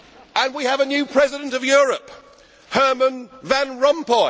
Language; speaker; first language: English; native; English